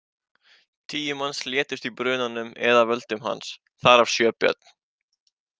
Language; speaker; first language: Icelandic; native; Icelandic